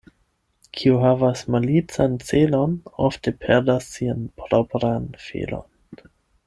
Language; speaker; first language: Esperanto; non-native, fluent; German